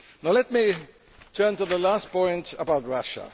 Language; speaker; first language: English; non-native, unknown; German